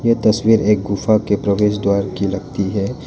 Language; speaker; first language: Hindi; non-native, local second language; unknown